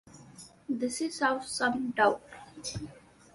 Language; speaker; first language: English; non-native, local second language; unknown